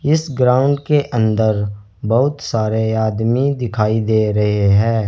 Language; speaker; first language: Hindi; native; Hindi